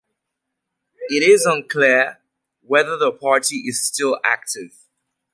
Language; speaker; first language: English; native; English